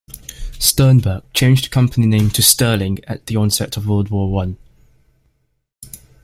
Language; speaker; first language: English; native; English